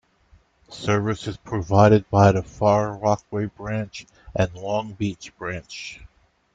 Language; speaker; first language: English; native; English